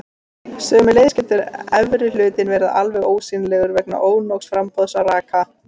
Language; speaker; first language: Icelandic; native; Icelandic